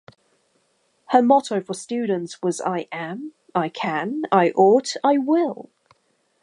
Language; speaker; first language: English; native; English